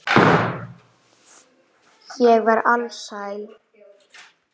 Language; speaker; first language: Icelandic; native; Icelandic